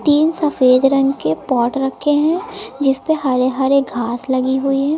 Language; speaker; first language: Hindi; native; Hindi